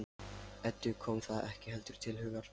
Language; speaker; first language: Icelandic; non-native, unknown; Lithuanian